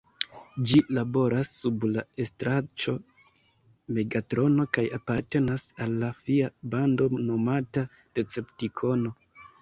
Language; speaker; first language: Esperanto; non-native, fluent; Kinyarwanda